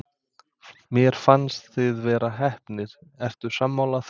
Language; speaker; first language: Icelandic; non-native, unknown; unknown